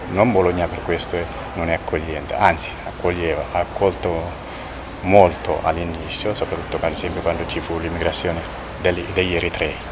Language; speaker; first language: Italian; non-native, fluent; Amharic